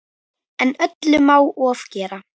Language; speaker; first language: Icelandic; native; Icelandic